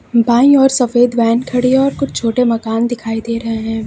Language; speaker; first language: Hindi; native; Hindi